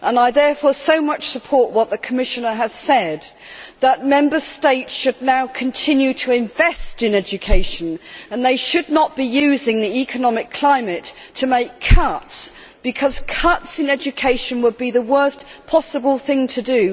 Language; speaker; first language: English; native; English